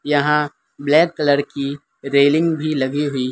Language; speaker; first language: Hindi; non-native, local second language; Gujarati